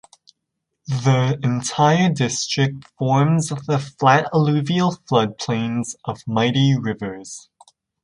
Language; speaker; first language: English; native; English